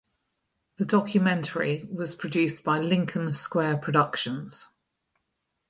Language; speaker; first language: English; native; English